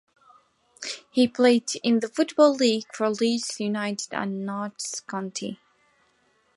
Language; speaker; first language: English; non-native, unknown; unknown